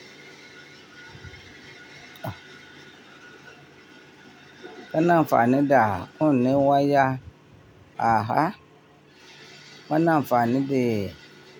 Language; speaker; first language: Hausa; non-native, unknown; Yoruba